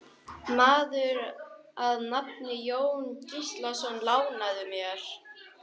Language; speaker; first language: Icelandic; native; Icelandic